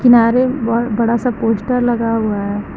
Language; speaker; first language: Hindi; native; Hindi